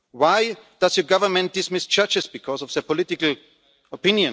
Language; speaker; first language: English; non-native, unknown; German